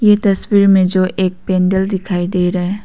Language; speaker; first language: Hindi; non-native, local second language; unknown